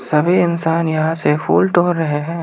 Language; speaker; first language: Hindi; non-native, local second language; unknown